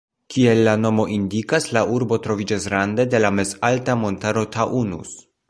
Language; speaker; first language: Esperanto; non-native, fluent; Polish